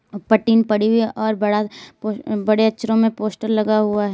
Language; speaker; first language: Hindi; native; Hindi